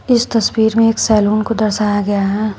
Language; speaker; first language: Hindi; native; Hindi